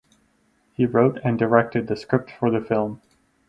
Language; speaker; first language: English; native; English